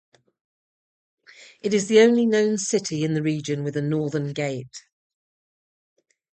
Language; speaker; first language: English; native; English